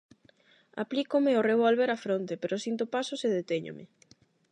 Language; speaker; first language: Galician; non-native, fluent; Spanish